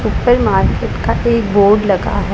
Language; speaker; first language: Hindi; non-native, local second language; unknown